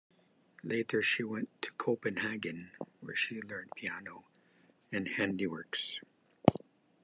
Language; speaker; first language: English; non-native, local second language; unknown